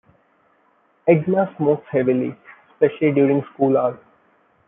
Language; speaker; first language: English; non-native, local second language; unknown